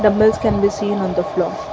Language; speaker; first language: English; non-native, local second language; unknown